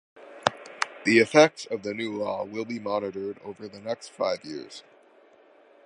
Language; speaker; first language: English; native; English